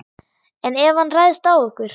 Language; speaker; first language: Icelandic; non-native, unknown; German